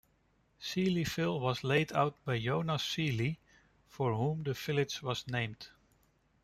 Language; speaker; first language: English; non-native, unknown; Dutch